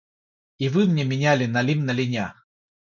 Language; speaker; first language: Russian; non-native, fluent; Georgian